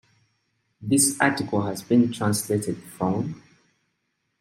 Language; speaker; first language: English; non-native, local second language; Ganda